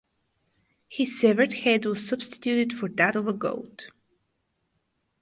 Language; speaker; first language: English; non-native, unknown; Bulgarian